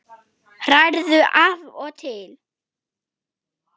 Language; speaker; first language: Icelandic; non-native, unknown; German